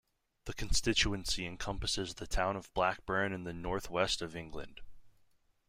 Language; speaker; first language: English; native; English